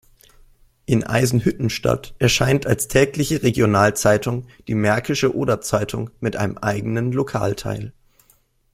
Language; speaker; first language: German; native; German